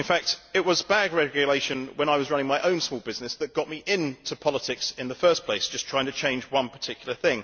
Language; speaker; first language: English; native; English